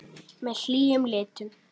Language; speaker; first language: Icelandic; native; Icelandic